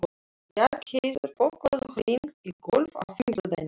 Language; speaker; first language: Icelandic; non-native, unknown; Russian